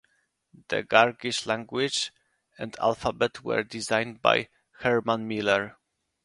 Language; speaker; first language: English; non-native, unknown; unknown